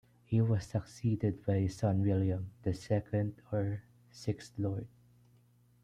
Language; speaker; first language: English; non-native, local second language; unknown